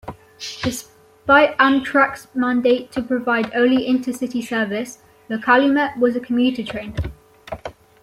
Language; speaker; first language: English; native; English